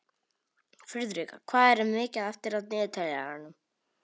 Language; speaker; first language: Icelandic; non-native, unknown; Polish